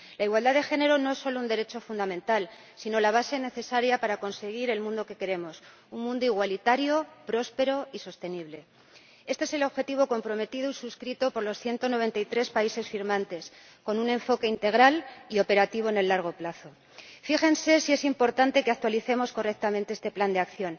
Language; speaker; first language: Spanish; native; Spanish